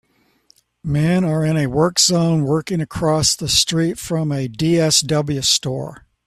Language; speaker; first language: English; native; English